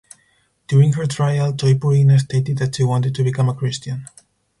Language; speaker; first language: English; non-native, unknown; Spanish